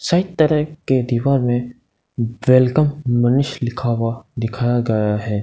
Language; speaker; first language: Hindi; non-native, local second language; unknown